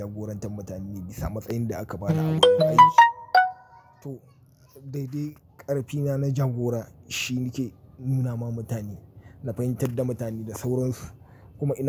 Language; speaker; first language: Hausa; native; Hausa